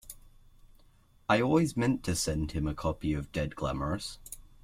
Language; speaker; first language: English; native; English